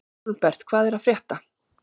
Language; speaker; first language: Icelandic; native; Icelandic